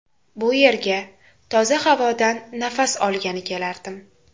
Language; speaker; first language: Uzbek; native; Uzbek